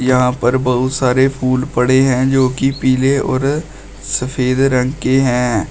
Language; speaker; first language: Hindi; native; Hindi